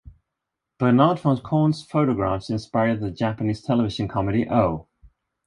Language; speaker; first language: English; non-native, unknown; Swedish